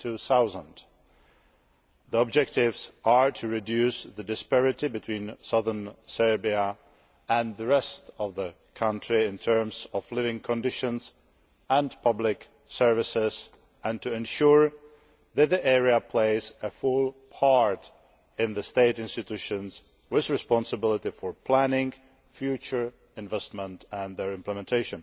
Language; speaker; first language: English; non-native, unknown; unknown